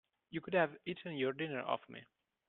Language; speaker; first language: English; non-native, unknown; Italian